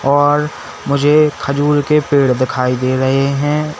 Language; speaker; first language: Hindi; native; Hindi